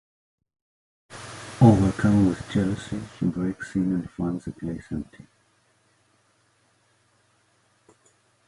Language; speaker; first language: English; non-native, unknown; Greek